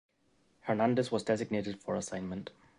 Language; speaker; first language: English; native; English